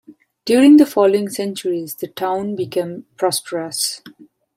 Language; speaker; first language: English; non-native, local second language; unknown